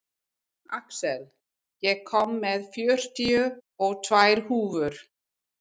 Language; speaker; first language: Icelandic; non-native, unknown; English